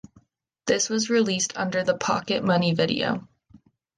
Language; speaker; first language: English; native; English